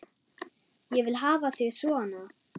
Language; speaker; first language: Icelandic; non-native, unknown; German